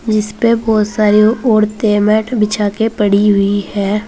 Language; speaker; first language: Hindi; native; Hindi